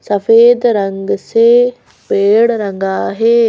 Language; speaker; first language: Hindi; native; Hindi